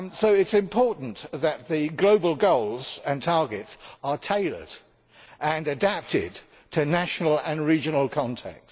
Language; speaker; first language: English; native; English